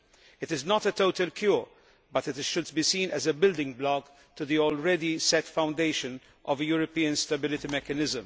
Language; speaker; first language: English; non-native, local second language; Maltese